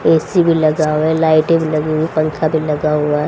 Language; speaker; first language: Hindi; native; Hindi